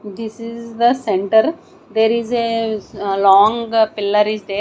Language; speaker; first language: English; non-native, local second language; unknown